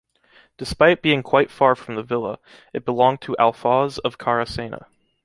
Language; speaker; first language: English; native; English